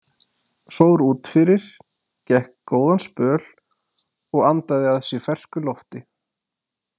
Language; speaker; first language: Icelandic; native; Icelandic